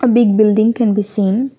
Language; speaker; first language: English; non-native, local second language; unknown